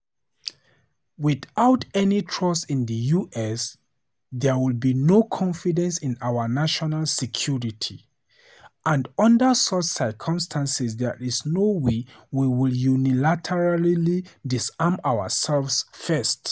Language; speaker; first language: English; non-native, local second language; Hausa